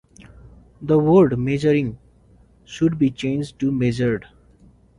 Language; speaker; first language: English; non-native, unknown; Nepali